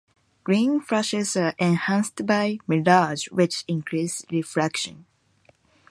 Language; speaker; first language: English; non-native, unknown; Japanese